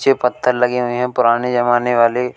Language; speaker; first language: Hindi; native; Hindi